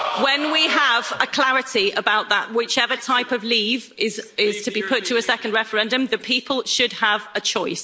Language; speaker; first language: English; native; English